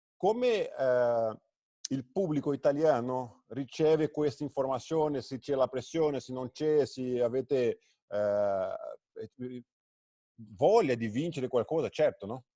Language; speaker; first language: Italian; non-native, fluent; Portuguese